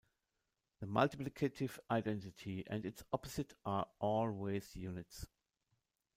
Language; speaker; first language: English; non-native, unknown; German